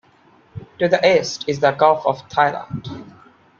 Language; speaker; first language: English; non-native, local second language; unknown